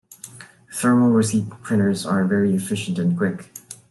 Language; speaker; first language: English; non-native, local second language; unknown